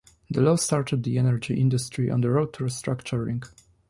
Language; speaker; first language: English; non-native, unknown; Polish